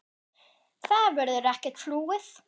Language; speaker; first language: Icelandic; non-native, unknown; German